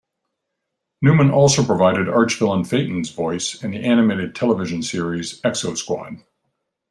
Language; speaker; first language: English; native; English